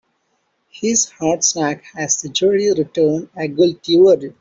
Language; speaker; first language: English; non-native, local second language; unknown